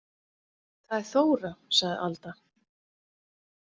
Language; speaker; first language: Icelandic; native; Icelandic